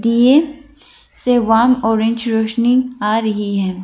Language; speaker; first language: Hindi; non-native, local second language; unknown